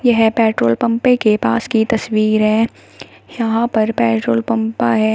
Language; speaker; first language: Hindi; native; Hindi